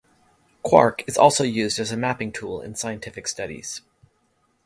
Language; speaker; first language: English; native; English